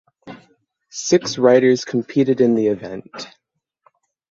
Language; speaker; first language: English; native; English